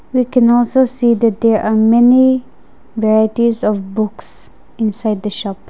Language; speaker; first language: English; non-native, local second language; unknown